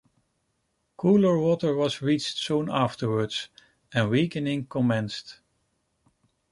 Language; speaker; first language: English; non-native, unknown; Dutch